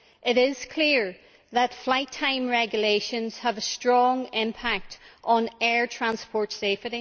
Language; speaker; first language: English; native; English